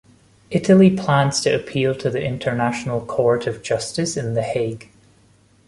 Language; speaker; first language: English; non-native, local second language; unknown